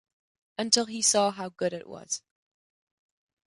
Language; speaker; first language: English; non-native, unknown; French